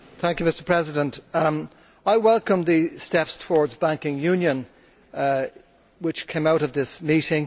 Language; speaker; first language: English; native; English